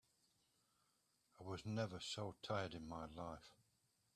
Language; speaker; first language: English; native; English